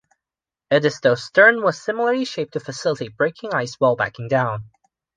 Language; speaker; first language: English; non-native, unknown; Chinese